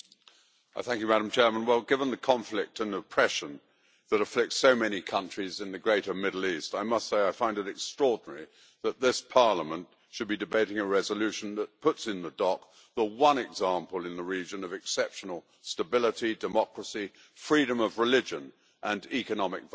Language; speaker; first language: English; native; English